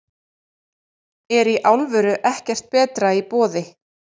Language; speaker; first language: Icelandic; native; Icelandic